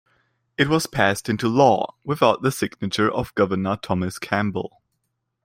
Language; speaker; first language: English; non-native, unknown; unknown